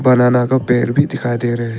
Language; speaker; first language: Hindi; early bilingual, other home language; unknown